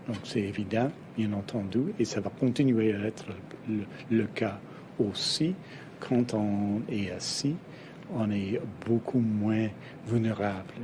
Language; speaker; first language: French; non-native, fluent; English